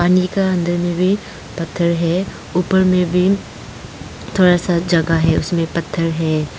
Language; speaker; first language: Hindi; early bilingual, other home language; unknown